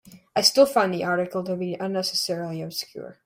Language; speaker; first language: English; native; English